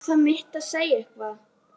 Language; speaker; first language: Icelandic; native; Icelandic